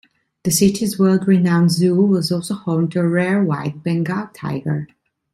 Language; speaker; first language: English; non-native, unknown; Italian